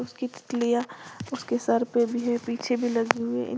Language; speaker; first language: Hindi; native; Hindi